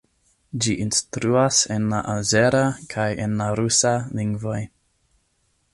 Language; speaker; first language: Esperanto; non-native, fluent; English